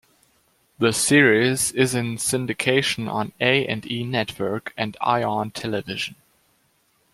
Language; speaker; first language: English; non-native, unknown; German